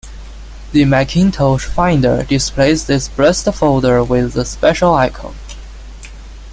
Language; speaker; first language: English; non-native, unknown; Chinese